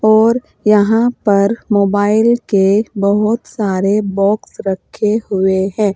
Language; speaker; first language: Hindi; native; Hindi